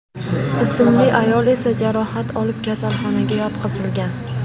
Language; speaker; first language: Uzbek; native; Uzbek